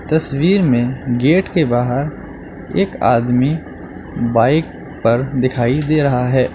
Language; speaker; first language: Hindi; native; Hindi